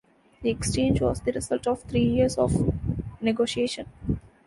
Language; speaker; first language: English; non-native, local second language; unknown